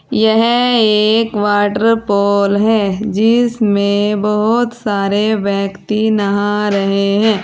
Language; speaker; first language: Hindi; native; Hindi